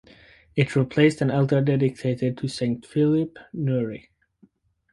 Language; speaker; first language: English; native; English